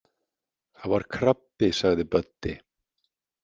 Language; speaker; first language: Icelandic; native; Icelandic